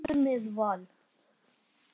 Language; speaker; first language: Icelandic; non-native, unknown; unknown